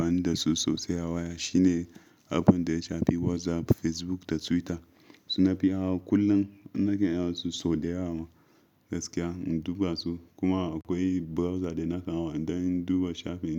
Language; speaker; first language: Hausa; non-native, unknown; Yoruba